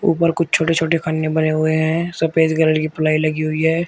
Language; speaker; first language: Hindi; native; Hindi